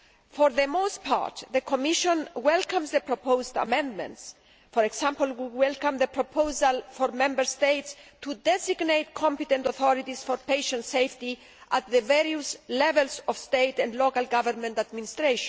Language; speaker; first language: English; non-native, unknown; Greek